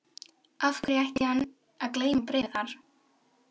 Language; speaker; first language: Icelandic; non-native, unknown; Filipino